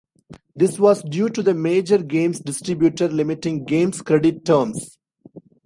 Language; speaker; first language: English; non-native, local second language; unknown